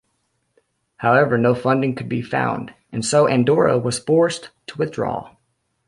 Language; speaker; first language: English; native; English